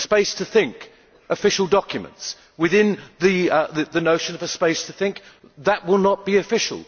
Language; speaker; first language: English; native; English